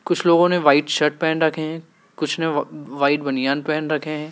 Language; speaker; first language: Hindi; native; Hindi